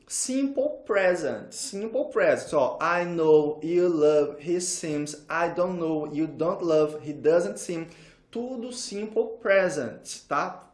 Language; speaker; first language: English; non-native, fluent; Portuguese